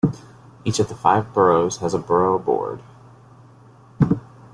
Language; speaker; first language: English; native; English